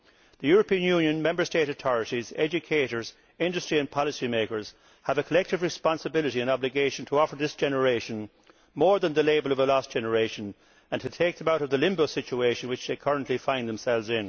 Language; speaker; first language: English; native; English